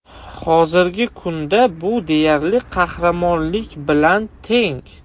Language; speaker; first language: Uzbek; non-native, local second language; Russian